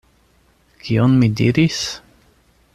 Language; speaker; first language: Esperanto; non-native, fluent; English